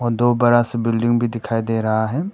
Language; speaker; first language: Hindi; non-native, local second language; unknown